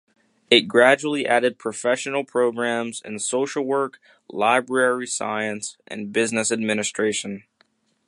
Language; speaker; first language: English; native; English